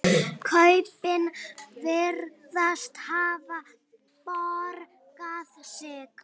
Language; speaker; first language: Icelandic; native; Icelandic